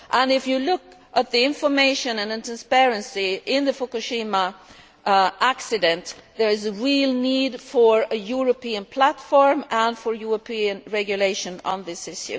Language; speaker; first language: English; non-native, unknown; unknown